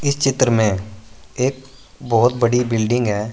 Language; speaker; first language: Hindi; native; Hindi